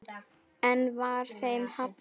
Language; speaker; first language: Icelandic; native; Icelandic